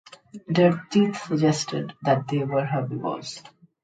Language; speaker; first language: English; non-native, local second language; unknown